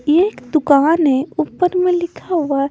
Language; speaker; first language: Hindi; non-native, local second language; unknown